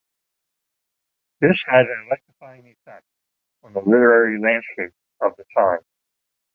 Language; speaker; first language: English; native; English